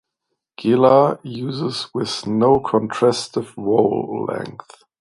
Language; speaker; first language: English; non-native, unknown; German